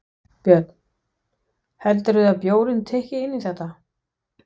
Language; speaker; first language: Icelandic; non-native, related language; Danish